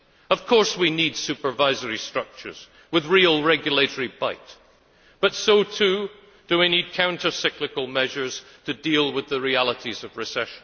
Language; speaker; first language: English; native; English